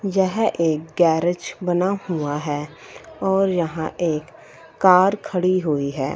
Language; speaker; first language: Hindi; non-native, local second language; Punjabi